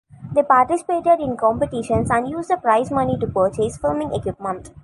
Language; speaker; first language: English; non-native, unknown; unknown